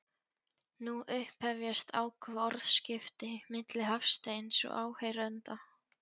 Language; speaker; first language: Icelandic; non-native, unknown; Polish